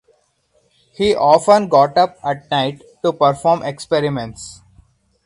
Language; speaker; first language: English; non-native, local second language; Hindi